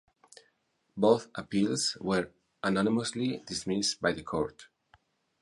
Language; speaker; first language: English; non-native, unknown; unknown